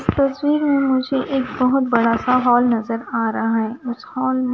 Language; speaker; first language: Hindi; non-native, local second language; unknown